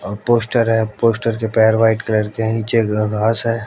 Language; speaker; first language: Hindi; native; Hindi